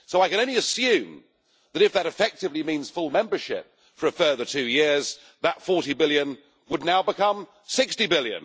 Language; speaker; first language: English; native; English